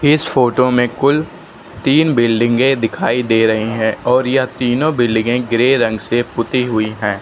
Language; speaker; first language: Hindi; native; Hindi